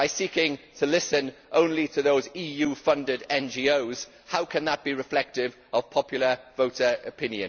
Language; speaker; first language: English; native; English